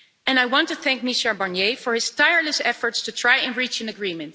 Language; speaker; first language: English; non-native, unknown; Dutch